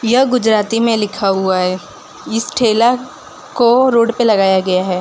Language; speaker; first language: Hindi; non-native, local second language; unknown